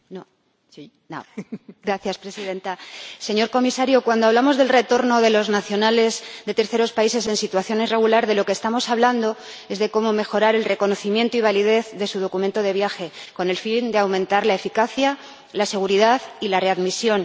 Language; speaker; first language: Spanish; native; Spanish